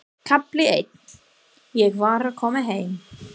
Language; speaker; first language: Icelandic; non-native, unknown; English